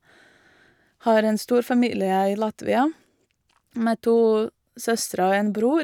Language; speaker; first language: Norwegian; non-native, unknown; Latvian